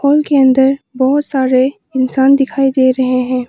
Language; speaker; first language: Hindi; non-native, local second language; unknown